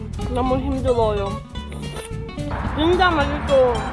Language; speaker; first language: Korean; non-native, learner; English